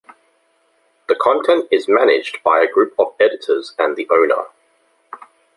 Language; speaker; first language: English; native; English